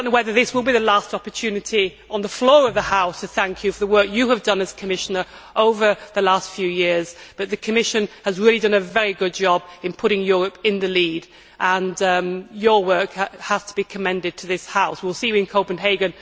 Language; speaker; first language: English; native; English